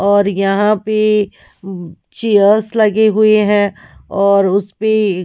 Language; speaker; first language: Hindi; non-native, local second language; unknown